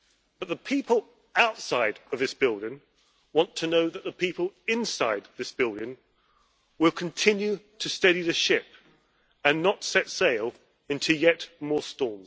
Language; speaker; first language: English; native; English